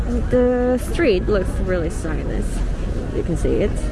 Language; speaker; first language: English; non-native, learner; Korean